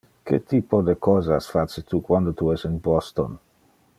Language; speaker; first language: Interlingua; non-native, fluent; Dutch